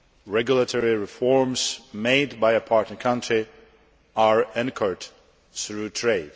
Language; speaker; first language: English; non-native, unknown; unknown